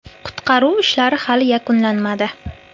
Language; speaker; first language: Uzbek; native; Uzbek